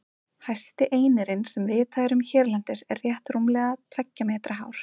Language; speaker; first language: Icelandic; native; Icelandic